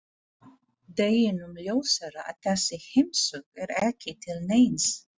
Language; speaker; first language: Icelandic; non-native, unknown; Filipino